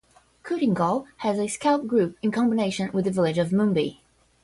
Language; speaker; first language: English; non-native, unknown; Portuguese